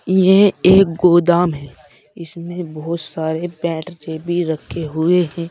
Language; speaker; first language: Hindi; native; Hindi